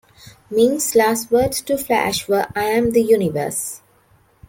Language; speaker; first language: English; non-native, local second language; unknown